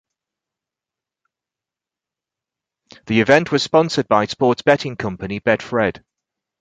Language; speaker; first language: English; native; English